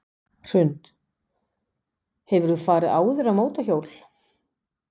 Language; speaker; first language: Icelandic; non-native, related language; Danish